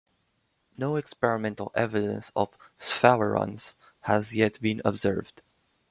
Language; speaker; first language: English; native; English